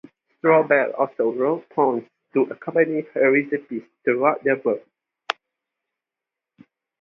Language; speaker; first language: English; non-native, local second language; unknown